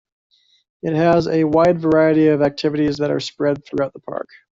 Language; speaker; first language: English; native; English